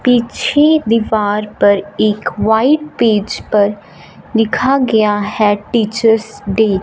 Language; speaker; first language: Hindi; non-native, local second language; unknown